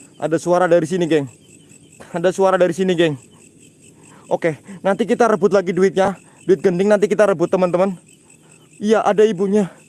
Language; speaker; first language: Indonesian; non-native, local second language; Javanese